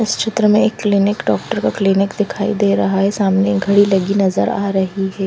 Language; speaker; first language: Hindi; non-native, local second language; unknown